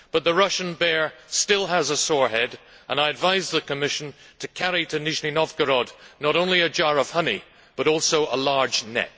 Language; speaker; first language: English; native; English